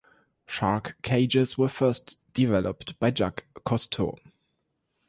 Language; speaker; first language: English; non-native, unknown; German